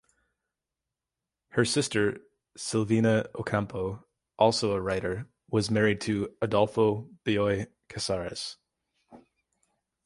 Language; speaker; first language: English; native; English